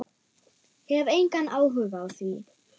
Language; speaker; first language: Icelandic; non-native, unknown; German